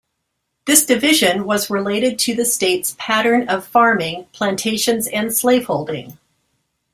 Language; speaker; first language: English; native; English